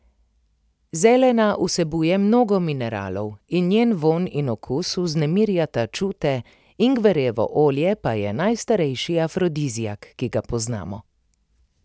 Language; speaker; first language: Slovenian; native; Slovenian